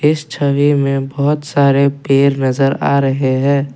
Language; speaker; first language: Hindi; non-native, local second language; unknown